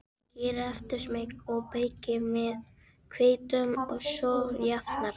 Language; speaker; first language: Icelandic; non-native, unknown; Filipino